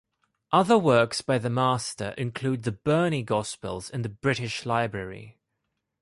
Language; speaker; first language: English; non-native, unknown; Greek